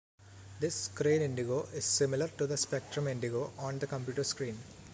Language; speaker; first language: English; non-native, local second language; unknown